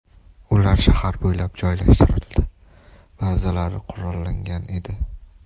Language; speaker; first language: Uzbek; native; Uzbek